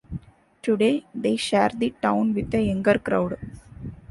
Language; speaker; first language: English; non-native, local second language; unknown